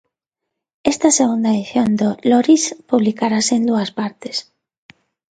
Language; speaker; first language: Galician; non-native, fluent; Spanish